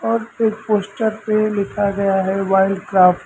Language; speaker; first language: Hindi; native; Hindi